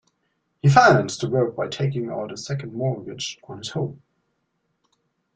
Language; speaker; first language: English; non-native, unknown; German